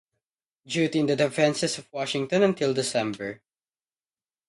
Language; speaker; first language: English; non-native, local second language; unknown